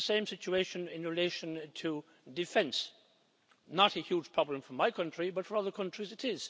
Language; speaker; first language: English; native; English